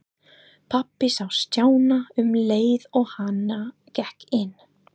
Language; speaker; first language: Icelandic; non-native, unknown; English